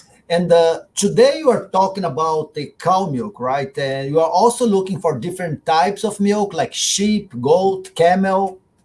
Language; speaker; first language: English; non-native, fluent; Portuguese